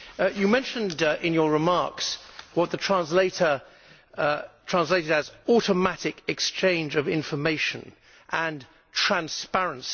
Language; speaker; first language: English; native; English